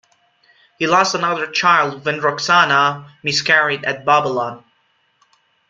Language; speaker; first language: English; non-native, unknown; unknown